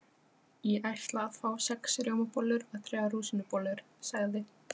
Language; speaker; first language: Icelandic; non-native, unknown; Polish